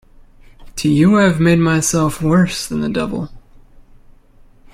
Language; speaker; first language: English; native; English